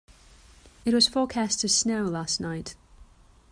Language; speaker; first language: English; non-native, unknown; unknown